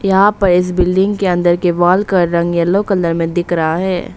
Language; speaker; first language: Hindi; non-native, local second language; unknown